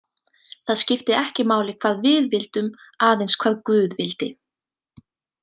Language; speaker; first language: Icelandic; native; Icelandic